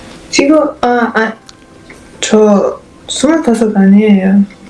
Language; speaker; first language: Korean; non-native, learner; Turkish